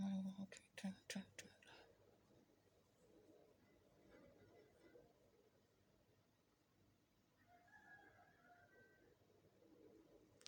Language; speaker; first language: Hausa; native; Hausa